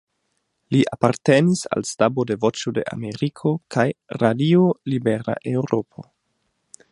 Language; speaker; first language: Esperanto; non-native, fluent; German